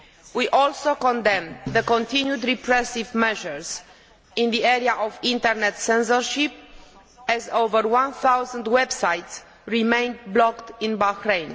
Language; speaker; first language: English; non-native, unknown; Romanian